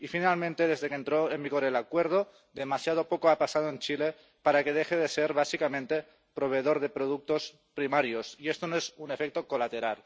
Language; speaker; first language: Spanish; non-native, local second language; Catalan